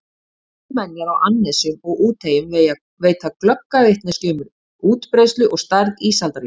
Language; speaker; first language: Icelandic; native; Icelandic